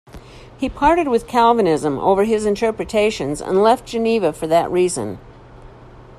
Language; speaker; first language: English; native; English